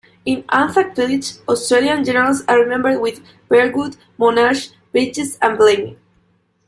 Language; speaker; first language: English; non-native, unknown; Spanish